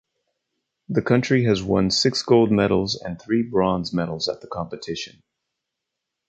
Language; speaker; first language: English; native; English